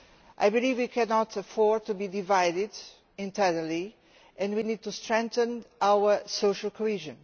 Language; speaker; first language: English; non-native, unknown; Portuguese